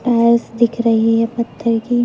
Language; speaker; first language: Hindi; native; Hindi